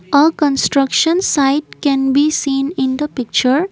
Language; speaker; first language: English; non-native, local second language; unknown